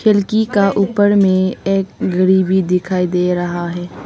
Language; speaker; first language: Hindi; non-native, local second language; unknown